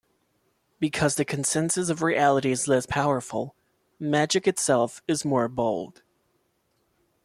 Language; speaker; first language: English; non-native, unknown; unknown